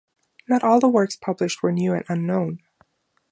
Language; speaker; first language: English; non-native, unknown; German